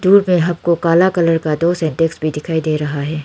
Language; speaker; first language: Hindi; non-native, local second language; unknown